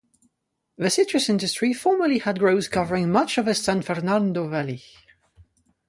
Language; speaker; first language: English; non-native, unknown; French